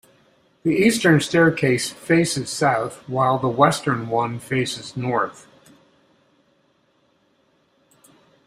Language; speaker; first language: English; native; English